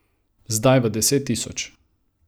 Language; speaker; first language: Slovenian; non-native, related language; Croatian